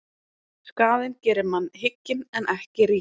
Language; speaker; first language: Icelandic; native; Icelandic